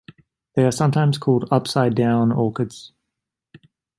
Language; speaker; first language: English; native; English